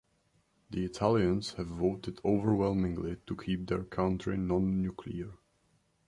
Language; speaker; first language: English; non-native, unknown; Czech